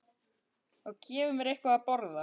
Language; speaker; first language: Icelandic; native; Icelandic